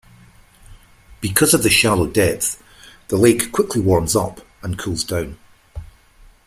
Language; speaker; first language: English; native; English